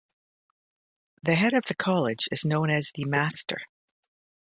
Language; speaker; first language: English; native; English